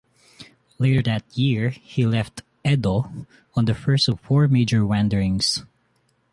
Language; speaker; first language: English; non-native, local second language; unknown